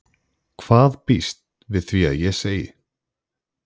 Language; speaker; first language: Icelandic; native; Icelandic